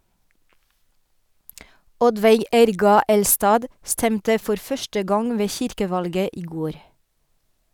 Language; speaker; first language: Norwegian; non-native, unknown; French